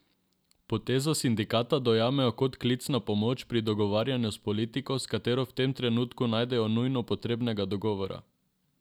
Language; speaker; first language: Slovenian; non-native, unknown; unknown